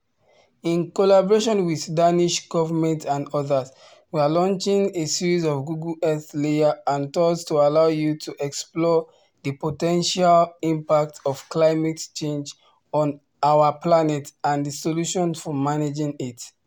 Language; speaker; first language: English; non-native, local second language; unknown